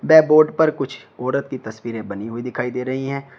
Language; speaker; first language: Hindi; native; Hindi